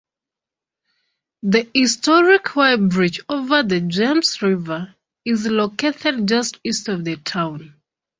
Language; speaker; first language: English; non-native, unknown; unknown